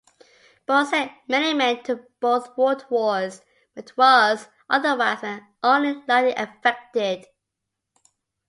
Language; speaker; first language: English; native; English